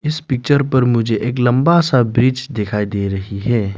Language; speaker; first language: Hindi; non-native, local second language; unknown